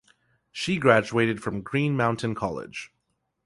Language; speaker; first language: English; native; English